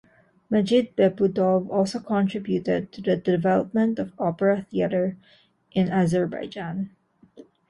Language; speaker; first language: English; non-native, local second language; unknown